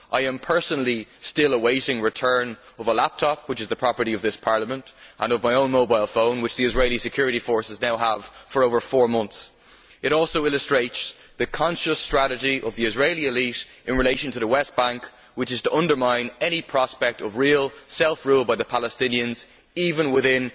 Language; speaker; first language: English; native; English